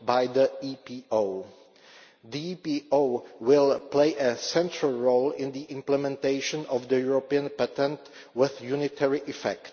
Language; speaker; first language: English; non-native, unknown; Czech